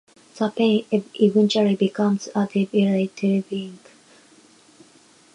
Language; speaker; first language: English; non-native, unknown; Japanese